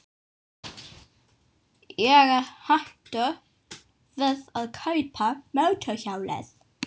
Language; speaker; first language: Icelandic; non-native, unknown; English